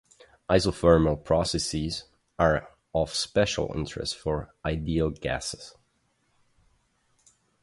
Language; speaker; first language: English; non-native, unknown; German